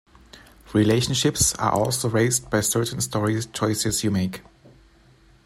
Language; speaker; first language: English; non-native, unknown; German